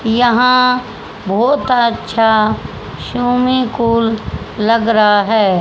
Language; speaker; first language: Hindi; native; Hindi